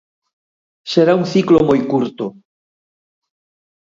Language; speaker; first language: Galician; native; Galician